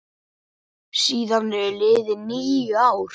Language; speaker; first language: Icelandic; native; Icelandic